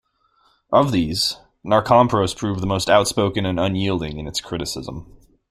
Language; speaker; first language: English; native; English